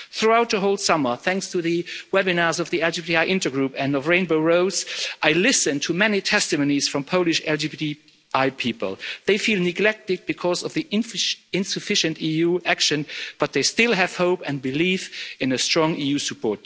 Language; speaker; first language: English; non-native, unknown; Luxembourgish